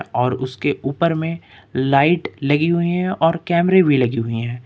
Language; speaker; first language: Hindi; native; Hindi